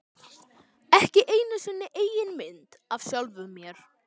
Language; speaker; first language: Icelandic; native; Icelandic